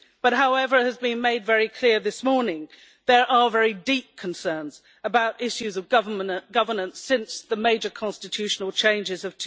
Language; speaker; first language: English; native; English